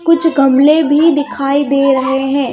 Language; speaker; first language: Hindi; native; Hindi